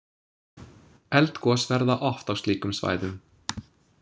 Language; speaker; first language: Icelandic; non-native, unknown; English